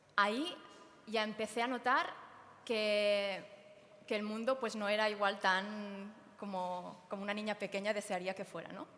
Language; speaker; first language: Spanish; native; Spanish